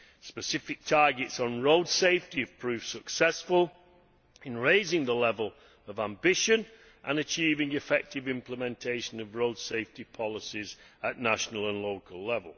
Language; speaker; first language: English; native; English